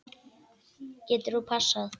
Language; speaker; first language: Icelandic; native; Icelandic